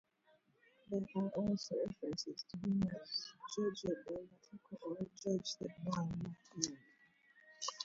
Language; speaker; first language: English; native; English